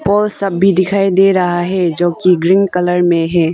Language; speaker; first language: Hindi; non-native, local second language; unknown